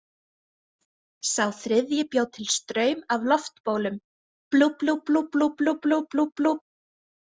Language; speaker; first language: Icelandic; native; Icelandic